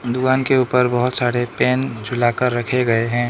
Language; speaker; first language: Hindi; non-native, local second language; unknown